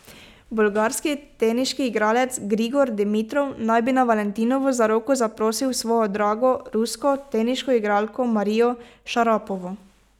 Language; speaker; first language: Slovenian; native; Slovenian